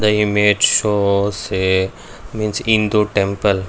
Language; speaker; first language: English; non-native, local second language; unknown